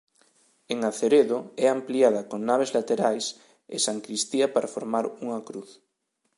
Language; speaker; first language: Galician; native; Galician